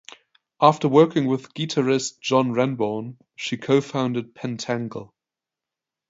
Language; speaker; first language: English; non-native, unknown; German